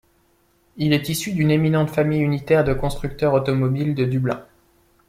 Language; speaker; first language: French; native; French